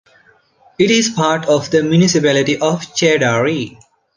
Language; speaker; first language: English; non-native, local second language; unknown